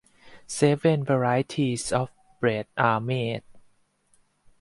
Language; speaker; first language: English; non-native, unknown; Thai